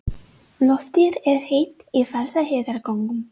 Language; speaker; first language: Icelandic; non-native, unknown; English